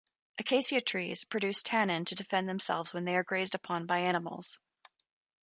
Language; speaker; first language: English; native; English